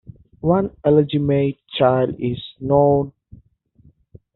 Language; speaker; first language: English; native; English